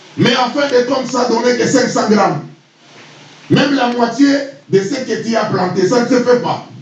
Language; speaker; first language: French; non-native, local second language; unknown